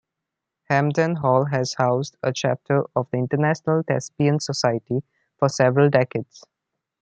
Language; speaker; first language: English; non-native, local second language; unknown